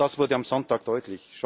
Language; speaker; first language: German; native; German